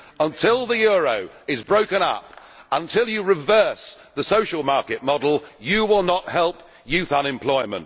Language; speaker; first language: English; native; English